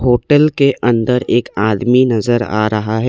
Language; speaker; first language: Hindi; non-native, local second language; Assamese